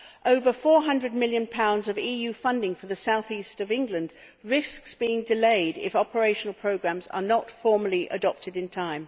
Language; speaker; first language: English; native; English